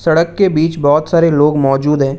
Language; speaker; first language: Hindi; non-native, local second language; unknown